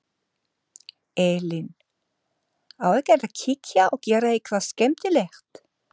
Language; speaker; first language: Icelandic; non-native, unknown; German